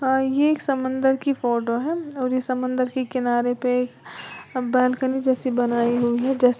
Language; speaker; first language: Hindi; native; Hindi